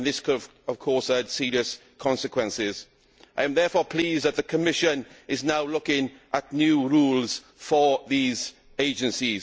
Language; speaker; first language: English; native; English